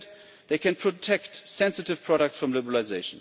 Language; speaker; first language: English; non-native, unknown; German